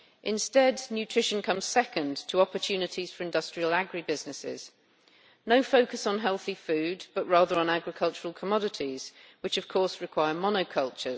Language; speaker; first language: English; native; English